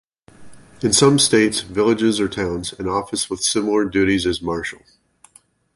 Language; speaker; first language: English; native; English